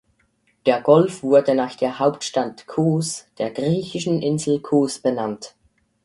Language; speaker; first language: German; native; German